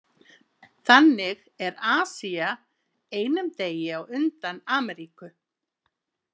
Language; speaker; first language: Icelandic; native; Icelandic